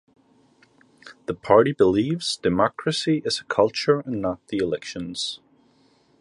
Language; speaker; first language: English; non-native, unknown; Danish